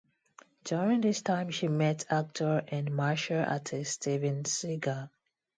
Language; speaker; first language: English; non-native, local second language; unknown